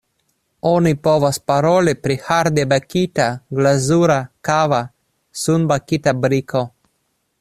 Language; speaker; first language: Esperanto; non-native, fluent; Russian